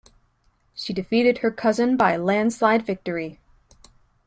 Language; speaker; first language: English; native; English